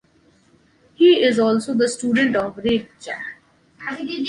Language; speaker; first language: English; non-native, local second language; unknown